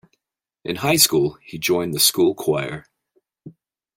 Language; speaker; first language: English; native; English